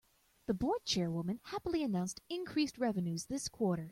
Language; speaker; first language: English; native; English